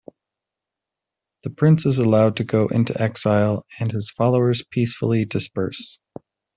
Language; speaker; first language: English; native; English